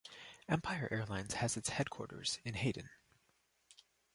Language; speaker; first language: English; native; English